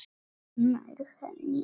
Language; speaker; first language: Icelandic; non-native, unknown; Polish